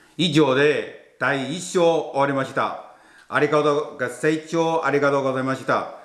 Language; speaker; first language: Japanese; non-native, fluent; Chinese